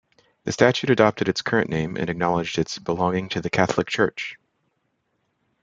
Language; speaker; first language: English; native; English